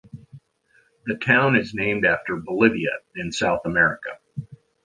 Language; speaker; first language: English; native; English